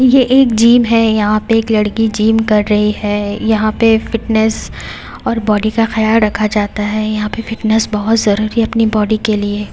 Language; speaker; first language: Hindi; native; Hindi